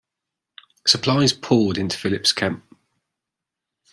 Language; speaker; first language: English; native; English